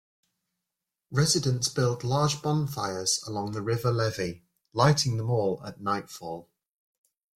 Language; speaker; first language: English; native; English